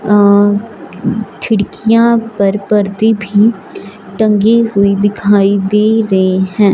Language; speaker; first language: Hindi; non-native, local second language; Punjabi